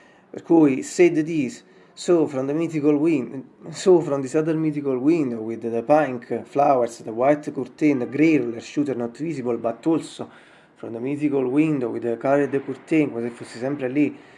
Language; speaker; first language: English; non-native, learner; Italian